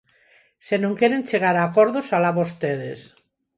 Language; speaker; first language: Galician; non-native, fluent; Spanish